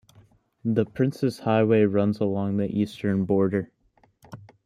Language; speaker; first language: English; native; English